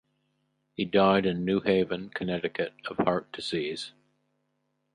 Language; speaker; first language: English; native; English